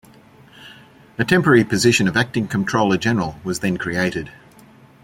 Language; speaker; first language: English; native; English